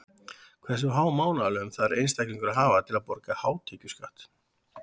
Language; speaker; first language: Icelandic; native; Icelandic